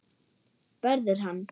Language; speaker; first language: Icelandic; non-native, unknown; German